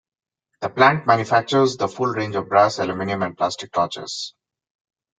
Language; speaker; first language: English; non-native, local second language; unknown